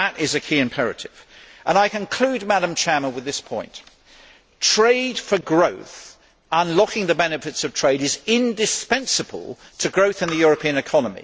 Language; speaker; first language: English; native; English